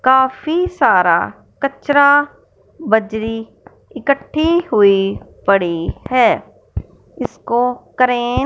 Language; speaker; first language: Hindi; non-native, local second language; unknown